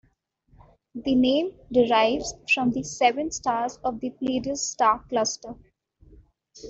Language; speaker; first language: English; non-native, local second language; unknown